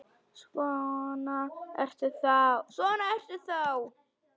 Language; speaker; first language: Icelandic; non-native, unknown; Polish